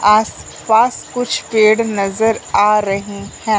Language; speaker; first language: Hindi; non-native, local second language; Punjabi